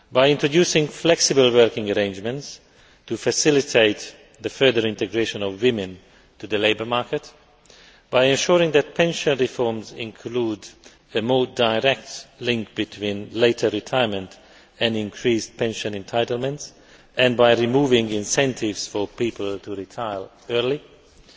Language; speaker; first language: English; non-native, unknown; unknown